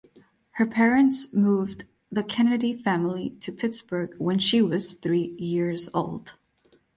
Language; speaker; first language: English; native; English